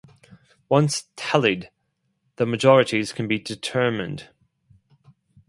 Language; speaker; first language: English; non-native, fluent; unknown